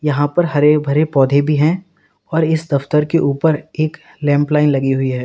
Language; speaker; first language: Hindi; native; Hindi